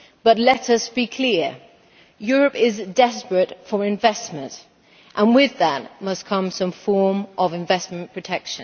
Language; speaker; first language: English; native; English